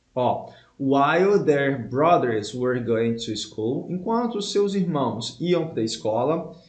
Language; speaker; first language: English; non-native, fluent; Portuguese